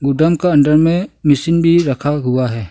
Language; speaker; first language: Hindi; non-native, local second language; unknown